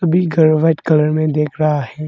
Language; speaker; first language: Hindi; non-native, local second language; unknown